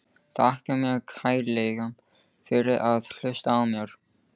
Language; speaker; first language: Icelandic; non-native, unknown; English